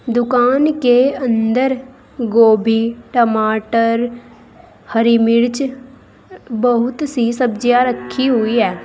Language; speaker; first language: Hindi; native; Hindi